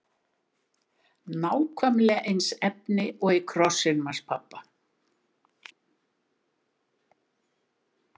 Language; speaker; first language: Icelandic; native; Icelandic